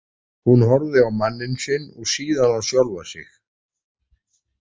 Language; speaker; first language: Icelandic; native; Icelandic